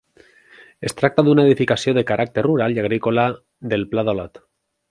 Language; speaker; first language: Catalan; native; Catalan